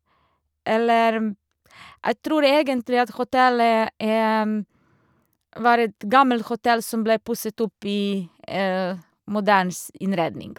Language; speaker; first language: Norwegian; non-native, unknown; Serbian